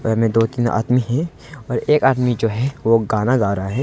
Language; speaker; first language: Hindi; non-native, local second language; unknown